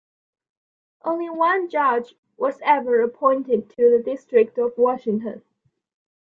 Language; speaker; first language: English; non-native, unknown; Chinese